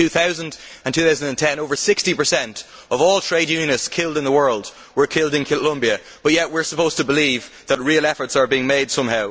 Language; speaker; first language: English; native; English